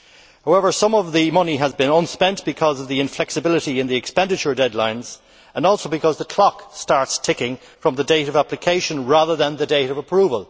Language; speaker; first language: English; native; English